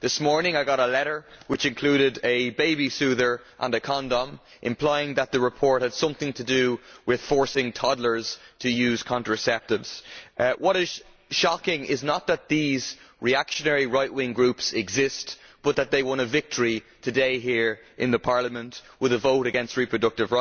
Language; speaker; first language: English; native; English